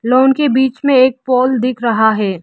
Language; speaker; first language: Hindi; non-native, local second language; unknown